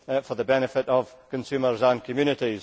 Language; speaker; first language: English; native; English